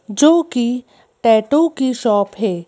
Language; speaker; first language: Hindi; native; Hindi